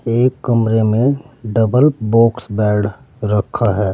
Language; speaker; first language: Hindi; native; Hindi